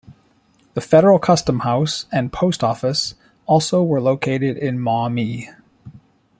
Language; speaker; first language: English; native; English